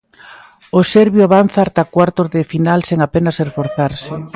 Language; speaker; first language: Galician; native; Galician